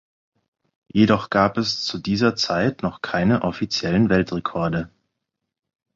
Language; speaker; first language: German; non-native, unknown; English